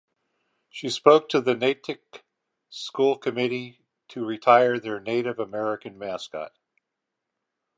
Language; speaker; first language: English; native; English